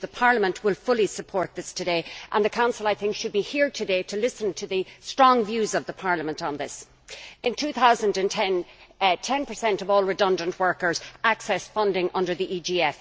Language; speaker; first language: English; native; English